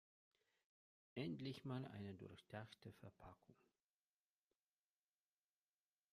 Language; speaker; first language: German; non-native, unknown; Russian